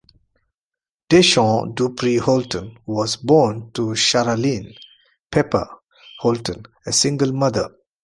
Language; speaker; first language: English; non-native, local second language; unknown